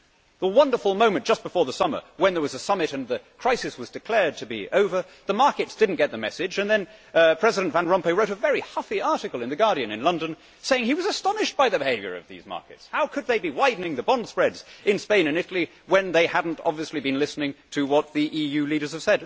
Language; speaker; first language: English; native; English